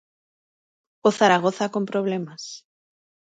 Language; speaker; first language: Galician; native; Galician